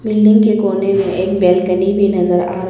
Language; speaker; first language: Hindi; non-native, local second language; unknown